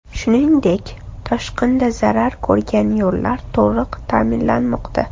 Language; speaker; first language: Uzbek; native; Uzbek